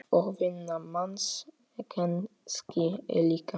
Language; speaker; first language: Icelandic; non-native, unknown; Polish